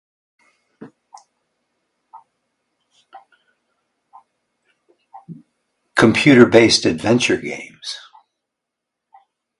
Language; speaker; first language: English; native; English